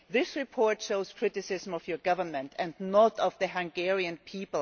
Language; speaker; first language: English; non-native, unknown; German